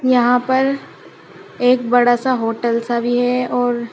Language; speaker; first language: Hindi; native; Hindi